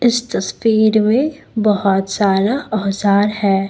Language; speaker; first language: Hindi; non-native, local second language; Assamese